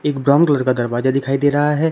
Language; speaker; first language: Hindi; native; Hindi